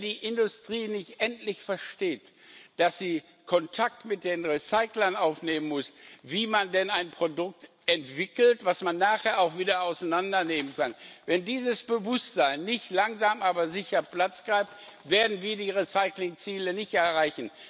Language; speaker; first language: German; non-native, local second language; Luxembourgish